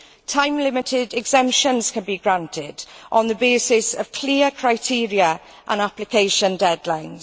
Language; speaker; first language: English; native; English